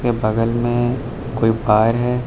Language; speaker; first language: Hindi; native; Hindi